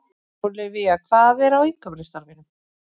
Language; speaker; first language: Icelandic; native; Icelandic